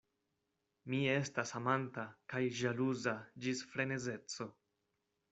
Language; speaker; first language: Esperanto; non-native, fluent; Spanish